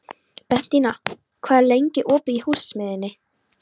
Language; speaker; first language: Icelandic; non-native, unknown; Polish